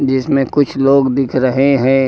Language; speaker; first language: Hindi; native; Hindi